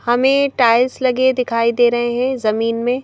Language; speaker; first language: Hindi; native; Hindi